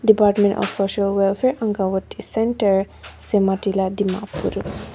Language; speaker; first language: Hindi; non-native, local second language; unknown